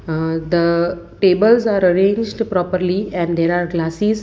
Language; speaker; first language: English; non-native, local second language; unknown